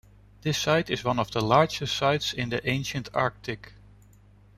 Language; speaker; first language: English; non-native, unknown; Dutch